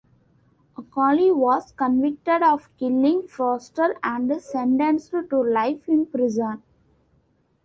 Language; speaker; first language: English; non-native, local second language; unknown